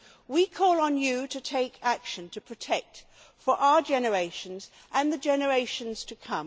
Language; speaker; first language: English; native; English